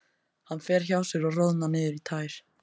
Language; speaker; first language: Icelandic; native; Icelandic